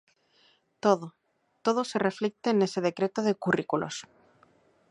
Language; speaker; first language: Galician; native; Galician